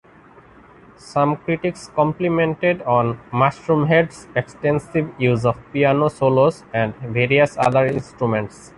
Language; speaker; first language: English; non-native, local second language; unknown